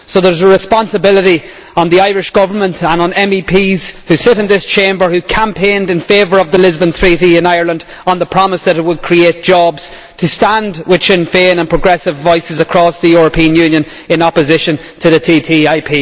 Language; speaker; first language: English; native; English